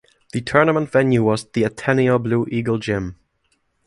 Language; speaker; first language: English; non-native, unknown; German